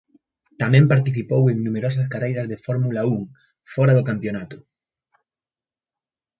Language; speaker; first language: Galician; native; Galician